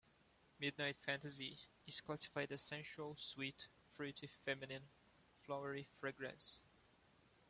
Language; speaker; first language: English; non-native, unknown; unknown